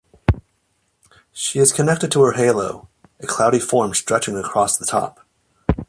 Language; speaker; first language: English; native; English